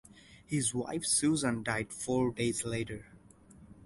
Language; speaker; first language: English; non-native, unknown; Bangla